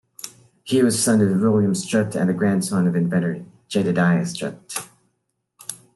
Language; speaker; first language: English; non-native, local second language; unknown